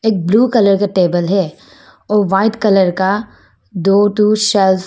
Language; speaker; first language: Hindi; non-native, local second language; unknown